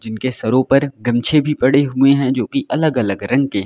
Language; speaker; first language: Hindi; native; Hindi